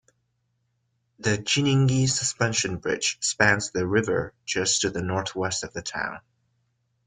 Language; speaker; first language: English; non-native, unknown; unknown